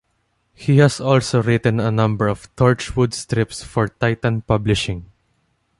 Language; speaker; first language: English; non-native, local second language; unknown